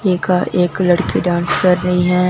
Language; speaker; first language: Hindi; non-native, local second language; Punjabi